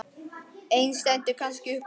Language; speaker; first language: Icelandic; native; Icelandic